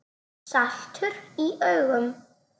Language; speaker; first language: Icelandic; native; Icelandic